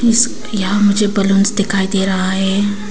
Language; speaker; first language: Hindi; non-native, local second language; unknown